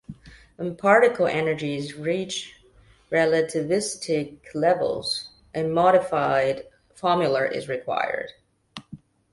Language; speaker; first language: English; non-native, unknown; Chinese